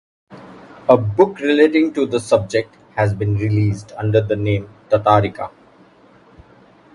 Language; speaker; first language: English; non-native, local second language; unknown